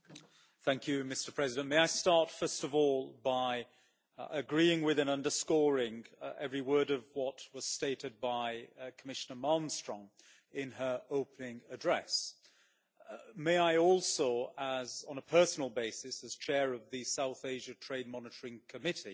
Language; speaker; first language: English; native; English